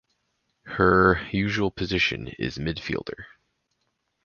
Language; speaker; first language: English; native; English